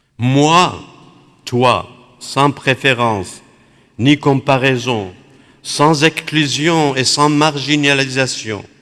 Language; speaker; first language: French; non-native, fluent; Aramaic